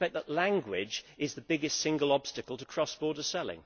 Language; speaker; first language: English; native; English